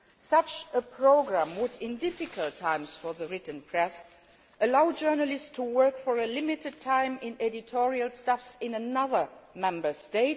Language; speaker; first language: English; non-native, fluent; Luxembourgish